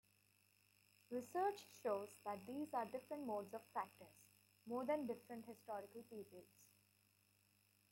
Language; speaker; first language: English; non-native, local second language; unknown